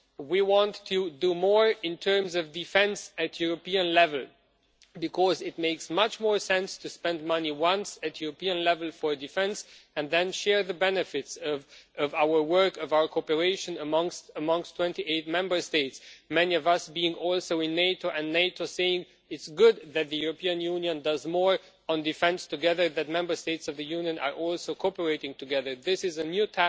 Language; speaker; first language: English; non-native, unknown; Romanian